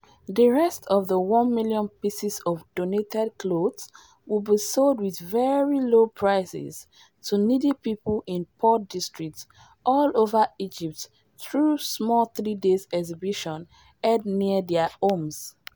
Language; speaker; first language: English; non-native, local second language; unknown